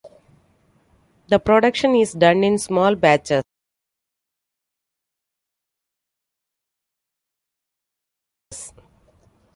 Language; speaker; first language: English; non-native, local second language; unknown